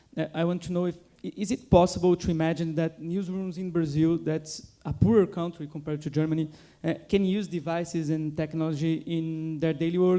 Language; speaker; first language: English; non-native, fluent; Portuguese